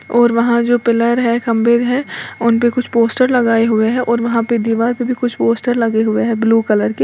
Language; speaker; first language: Hindi; native; Hindi